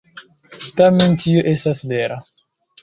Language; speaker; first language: Esperanto; non-native, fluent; Chinese